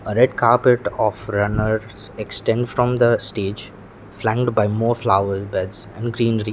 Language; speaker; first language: English; non-native, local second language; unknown